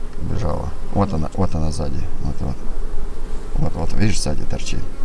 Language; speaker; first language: Russian; native; Russian